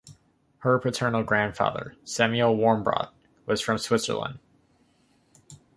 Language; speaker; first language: English; native; English